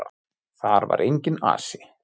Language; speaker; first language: Icelandic; native; Icelandic